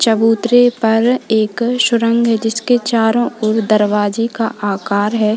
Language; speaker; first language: Hindi; native; Hindi